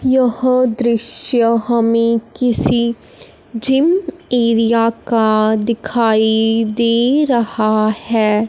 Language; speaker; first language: Hindi; non-native, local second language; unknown